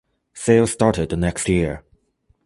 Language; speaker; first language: English; non-native, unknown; Chinese